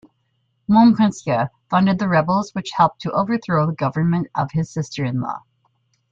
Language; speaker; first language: English; native; English